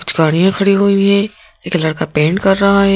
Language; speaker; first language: Hindi; native; Hindi